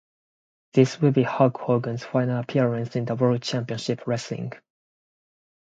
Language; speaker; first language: English; non-native, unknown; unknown